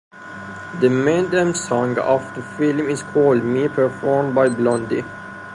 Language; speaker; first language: English; non-native, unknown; Persian